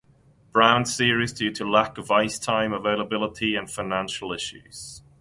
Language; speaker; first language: English; non-native, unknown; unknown